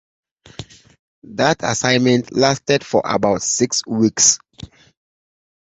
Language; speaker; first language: English; native; English